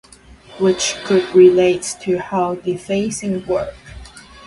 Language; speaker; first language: English; non-native, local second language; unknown